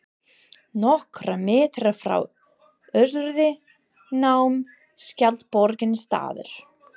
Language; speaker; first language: Icelandic; non-native, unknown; English